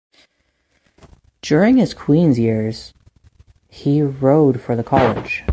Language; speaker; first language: English; native; English